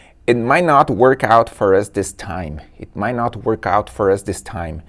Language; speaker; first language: English; non-native, fluent; Portuguese